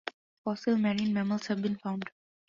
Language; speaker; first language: English; non-native, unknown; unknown